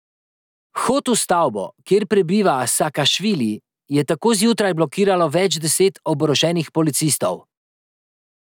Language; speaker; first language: Slovenian; native; Slovenian